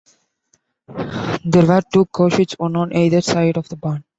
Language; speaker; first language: English; non-native, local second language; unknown